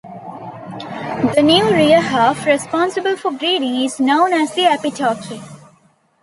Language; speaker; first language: English; non-native, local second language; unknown